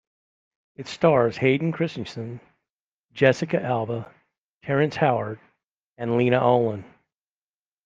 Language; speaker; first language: English; native; English